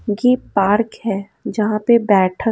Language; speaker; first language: Hindi; native; Hindi